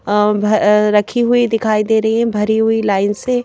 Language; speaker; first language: Hindi; native; Hindi